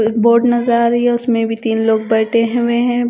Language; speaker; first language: Hindi; non-native, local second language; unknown